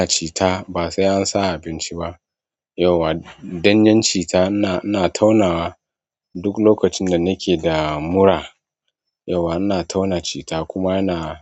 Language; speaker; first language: Hausa; non-native, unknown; Yoruba